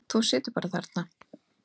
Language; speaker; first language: Icelandic; native; Icelandic